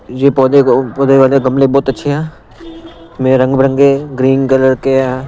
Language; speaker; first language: Hindi; non-native, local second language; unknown